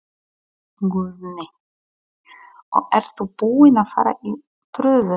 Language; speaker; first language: Icelandic; non-native, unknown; Polish